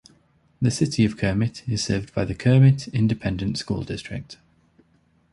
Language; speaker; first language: English; native; English